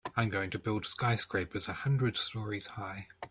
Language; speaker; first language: English; native; English